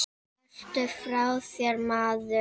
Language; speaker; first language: Icelandic; native; Icelandic